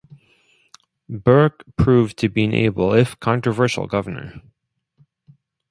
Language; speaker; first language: English; non-native, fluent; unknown